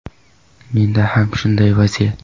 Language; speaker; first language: Uzbek; non-native, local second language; Kara-Kalpak